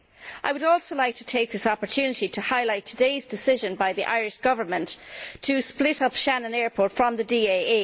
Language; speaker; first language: English; native; English